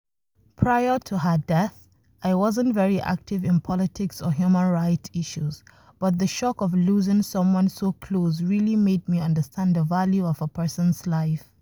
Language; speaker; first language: English; non-native, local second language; Hausa